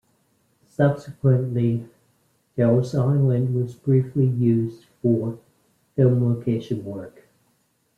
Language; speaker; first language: English; native; English